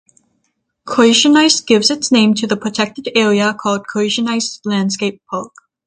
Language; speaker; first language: English; native; English